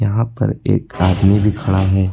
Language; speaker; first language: Hindi; native; Hindi